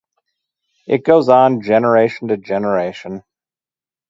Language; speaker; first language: English; native; English